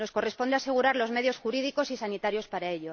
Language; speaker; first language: Spanish; native; Spanish